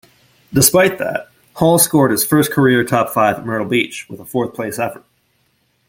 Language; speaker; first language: English; native; English